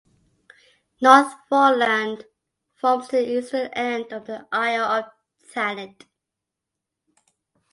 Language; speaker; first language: English; native; English